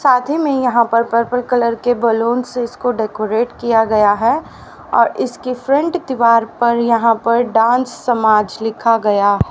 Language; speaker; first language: Hindi; native; Hindi